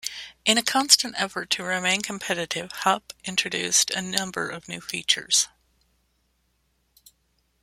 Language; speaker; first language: English; native; English